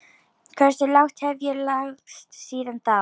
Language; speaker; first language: Icelandic; native; Icelandic